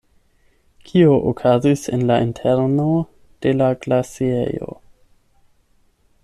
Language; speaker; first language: Esperanto; non-native, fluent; German